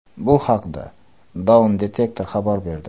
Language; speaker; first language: Uzbek; non-native, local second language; Kara-Kalpak